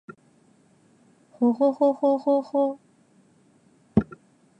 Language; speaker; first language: Japanese; non-native, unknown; Chinese